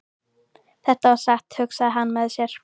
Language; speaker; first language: Icelandic; native; Icelandic